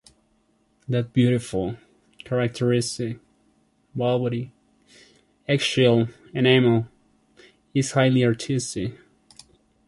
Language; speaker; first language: English; non-native, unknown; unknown